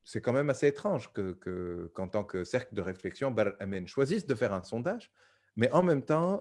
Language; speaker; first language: French; non-native, local second language; Arabic